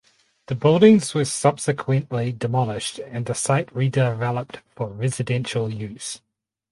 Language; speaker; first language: English; native; English